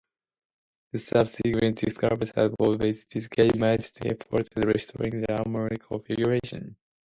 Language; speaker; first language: English; non-native, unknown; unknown